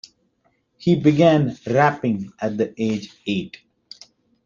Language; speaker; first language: English; non-native, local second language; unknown